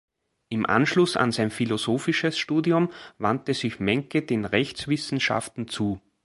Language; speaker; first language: German; native; German